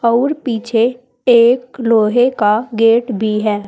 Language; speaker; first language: Hindi; native; Hindi